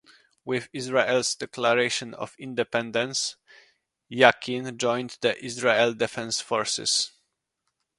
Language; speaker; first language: English; non-native, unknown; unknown